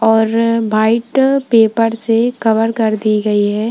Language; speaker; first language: Hindi; native; Hindi